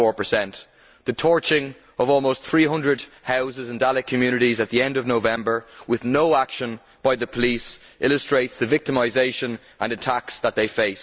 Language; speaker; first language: English; native; English